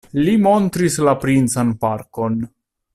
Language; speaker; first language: Esperanto; non-native, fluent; Italian